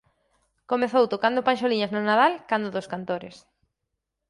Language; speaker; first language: Galician; native; Galician